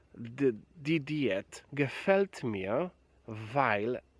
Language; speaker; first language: German; non-native, fluent; Polish